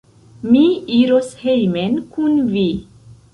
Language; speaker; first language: Esperanto; non-native, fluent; Central Kurdish